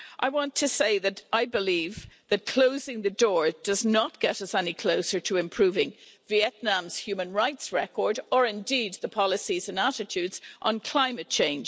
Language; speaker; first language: English; native; English